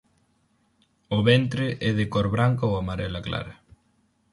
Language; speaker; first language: Galician; native; Galician